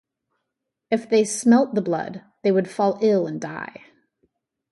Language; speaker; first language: English; native; English